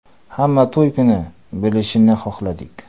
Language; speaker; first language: Uzbek; non-native, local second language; Kara-Kalpak